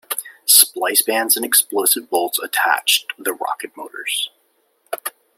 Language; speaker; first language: English; native; English